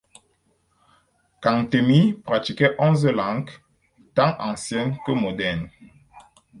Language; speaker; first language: French; non-native, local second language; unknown